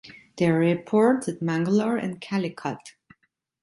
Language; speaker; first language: English; non-native, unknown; Italian